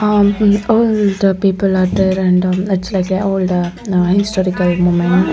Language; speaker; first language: English; non-native, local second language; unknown